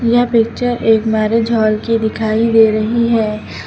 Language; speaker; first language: Hindi; native; Hindi